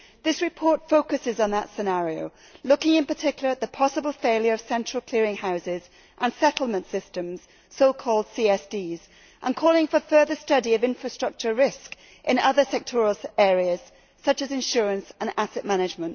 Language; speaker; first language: English; native; English